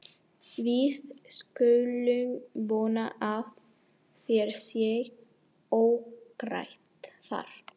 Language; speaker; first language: Icelandic; non-native, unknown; Spanish